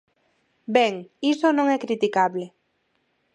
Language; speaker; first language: Galician; non-native, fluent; Spanish